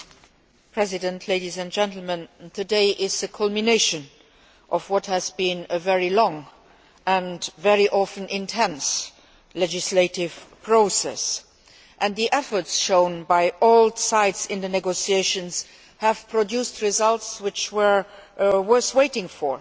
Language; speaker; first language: English; non-native, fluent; Luxembourgish